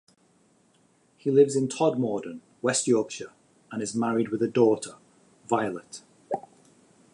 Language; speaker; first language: English; native; English